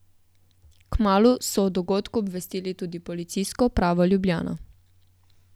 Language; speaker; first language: Slovenian; native; Slovenian